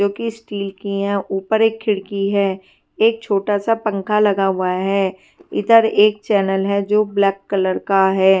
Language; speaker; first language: Hindi; non-native, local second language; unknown